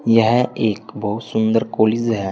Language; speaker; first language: Hindi; native; Hindi